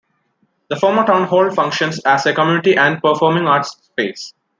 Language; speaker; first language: English; non-native, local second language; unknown